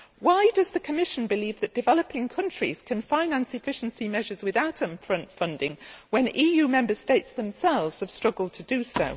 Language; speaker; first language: English; native; English